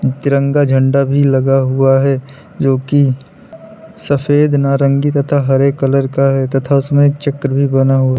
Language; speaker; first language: Hindi; native; Hindi